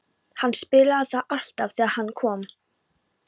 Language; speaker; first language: Icelandic; non-native, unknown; Polish